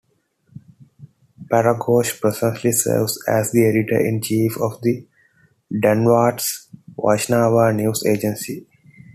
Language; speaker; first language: English; non-native, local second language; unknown